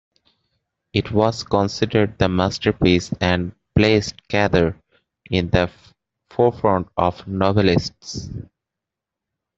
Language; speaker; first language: English; native; English